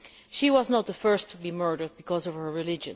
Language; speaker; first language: English; non-native, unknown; Dutch